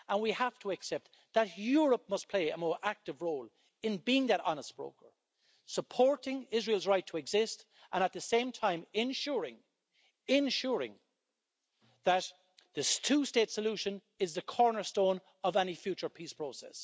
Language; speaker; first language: English; native; English